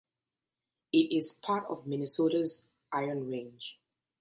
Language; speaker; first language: English; native; English